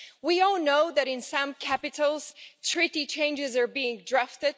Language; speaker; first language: English; non-native, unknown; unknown